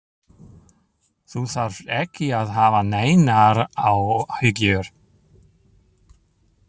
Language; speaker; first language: Icelandic; non-native, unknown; German